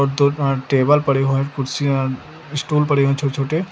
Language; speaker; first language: Hindi; native; Hindi